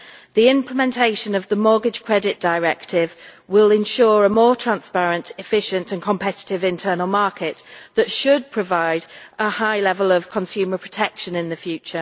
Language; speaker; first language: English; native; English